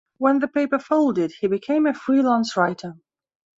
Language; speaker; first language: English; non-native, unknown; Belarusian